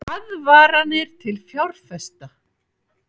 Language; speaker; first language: Icelandic; native; Icelandic